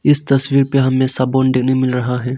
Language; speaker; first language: Hindi; non-native, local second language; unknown